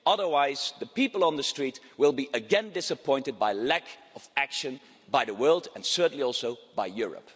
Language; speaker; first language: English; non-native, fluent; Dutch